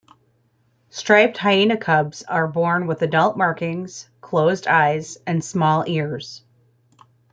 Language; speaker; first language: English; native; English